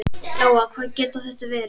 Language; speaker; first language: Icelandic; native; Icelandic